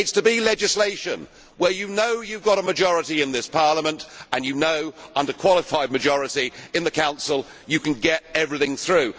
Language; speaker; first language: English; native; English